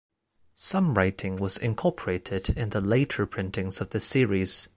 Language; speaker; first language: English; non-native, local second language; Cantonese